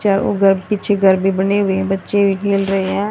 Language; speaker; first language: Hindi; native; Hindi